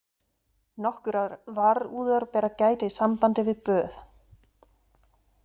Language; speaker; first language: Icelandic; non-native, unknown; German